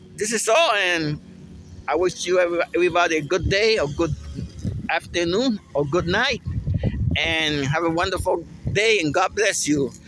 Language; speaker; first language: English; non-native, learner; Spanish